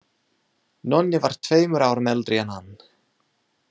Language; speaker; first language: Icelandic; non-native, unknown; English